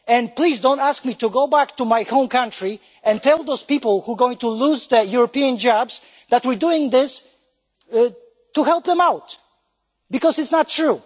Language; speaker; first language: English; non-native, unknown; Polish